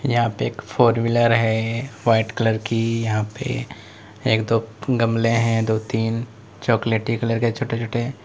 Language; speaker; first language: Hindi; native; Hindi